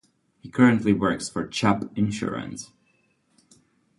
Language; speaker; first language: English; non-native, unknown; Czech